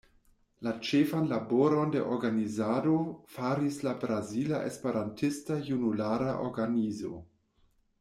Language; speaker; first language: Esperanto; non-native, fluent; German